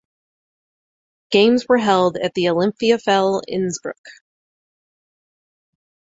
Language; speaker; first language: English; native; English